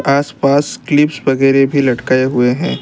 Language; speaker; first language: Hindi; non-native, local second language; Assamese